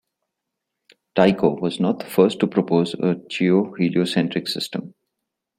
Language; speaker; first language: English; non-native, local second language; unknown